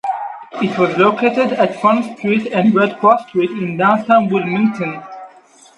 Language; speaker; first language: English; non-native, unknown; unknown